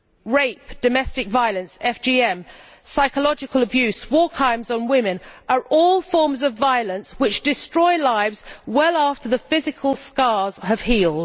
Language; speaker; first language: English; native; English